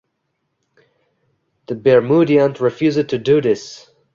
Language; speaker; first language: English; non-native, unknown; Uzbek